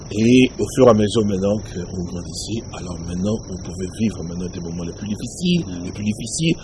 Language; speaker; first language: French; non-native, local second language; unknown